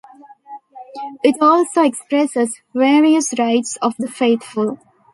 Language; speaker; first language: English; non-native, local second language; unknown